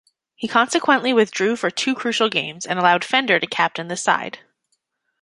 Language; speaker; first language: English; native; English